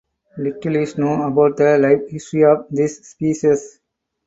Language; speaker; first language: English; non-native, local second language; Tamil